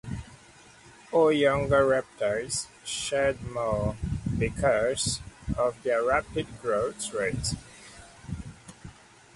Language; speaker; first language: English; native; English